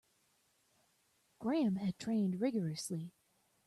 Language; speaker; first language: English; native; English